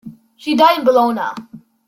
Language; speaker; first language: English; non-native, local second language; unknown